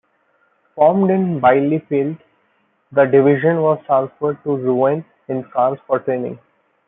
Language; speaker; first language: English; non-native, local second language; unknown